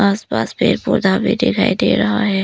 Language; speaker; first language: Hindi; early bilingual, other home language; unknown